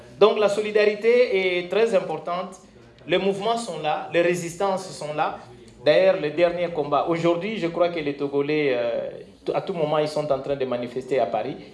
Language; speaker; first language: French; non-native, local second language; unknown